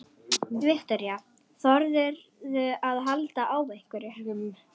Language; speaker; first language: Icelandic; non-native, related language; Swedish